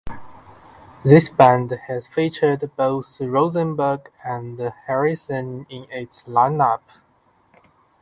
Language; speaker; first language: English; non-native, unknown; Chinese